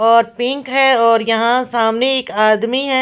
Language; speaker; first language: Hindi; non-native, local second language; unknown